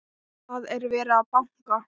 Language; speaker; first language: Icelandic; non-native, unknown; Thai